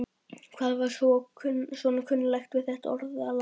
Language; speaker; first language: Icelandic; native; Icelandic